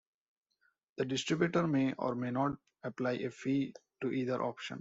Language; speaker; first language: English; non-native, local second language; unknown